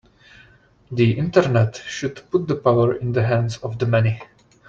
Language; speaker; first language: English; non-native, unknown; Czech